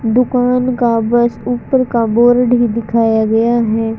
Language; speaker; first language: Hindi; native; Hindi